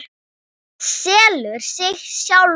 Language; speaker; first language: Icelandic; non-native, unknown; Thai